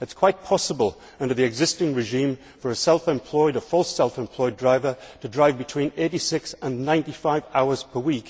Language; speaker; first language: English; native; English